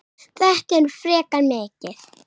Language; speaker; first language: Icelandic; native; Icelandic